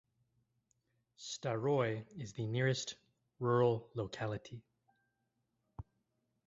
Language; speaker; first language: English; native; English